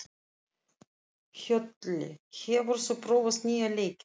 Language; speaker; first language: Icelandic; non-native, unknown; Russian